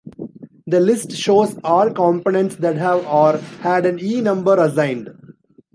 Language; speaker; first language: English; non-native, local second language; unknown